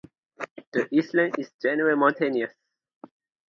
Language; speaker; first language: English; non-native, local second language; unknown